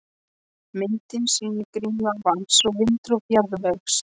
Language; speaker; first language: Icelandic; non-native, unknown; Polish